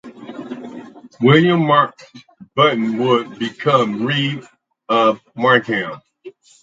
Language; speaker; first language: English; native; English